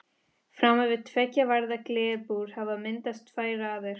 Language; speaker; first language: Icelandic; non-native, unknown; Spanish